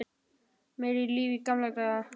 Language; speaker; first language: Icelandic; native; Icelandic